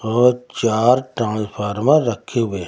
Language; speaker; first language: Hindi; native; Hindi